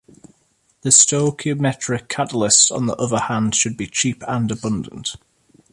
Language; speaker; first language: English; native; English